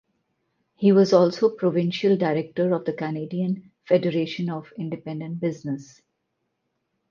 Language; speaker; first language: English; non-native, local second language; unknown